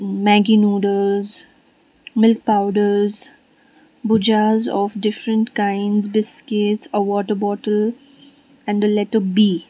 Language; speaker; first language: English; non-native, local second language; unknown